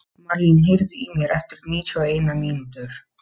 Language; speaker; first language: Icelandic; non-native, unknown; Polish